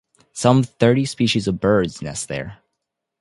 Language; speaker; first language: English; native; English